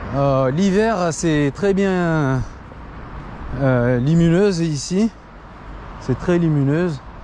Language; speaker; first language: French; non-native, local second language; Comorian